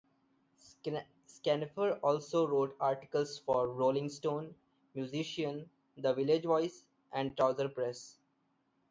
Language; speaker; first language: English; non-native, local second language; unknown